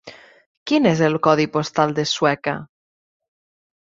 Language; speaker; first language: Catalan; native; Catalan